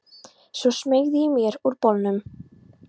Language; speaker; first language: Icelandic; non-native, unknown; Polish